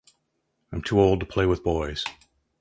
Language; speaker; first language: English; native; English